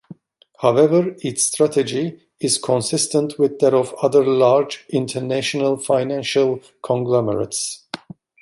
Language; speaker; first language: English; non-native, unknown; Turkish